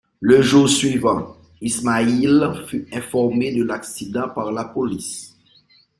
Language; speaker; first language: French; non-native, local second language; Haitian Creole